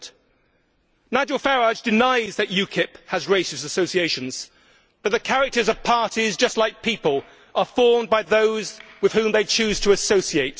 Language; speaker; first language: English; native; English